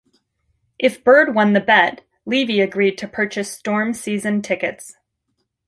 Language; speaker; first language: English; native; English